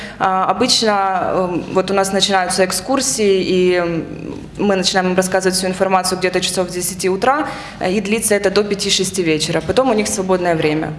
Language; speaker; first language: Russian; native; Russian